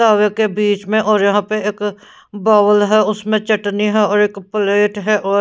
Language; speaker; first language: Hindi; non-native, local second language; Punjabi